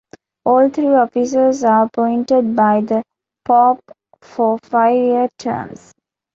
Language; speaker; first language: English; non-native, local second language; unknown